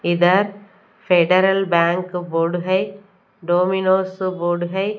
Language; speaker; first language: Hindi; non-native, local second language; Punjabi